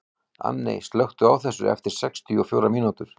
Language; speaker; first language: Icelandic; native; Icelandic